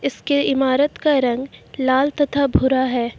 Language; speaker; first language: Hindi; native; Hindi